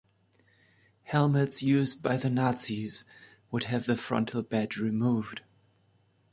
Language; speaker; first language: English; non-native, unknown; German